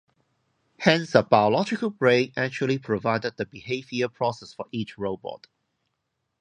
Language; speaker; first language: English; non-native, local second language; Cantonese